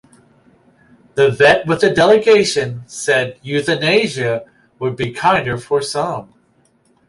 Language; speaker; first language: English; native; English